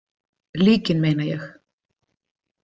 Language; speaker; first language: Icelandic; native; Icelandic